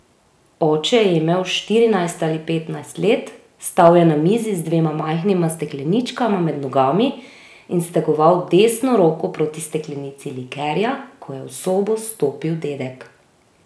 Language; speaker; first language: Slovenian; native; Slovenian